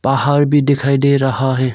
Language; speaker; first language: Hindi; non-native, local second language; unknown